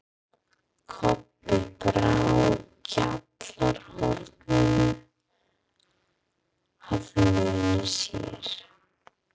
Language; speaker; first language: Icelandic; non-native, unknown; English